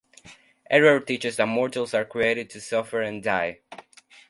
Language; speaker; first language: English; non-native, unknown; Spanish